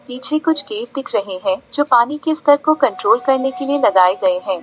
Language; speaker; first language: Hindi; native; Hindi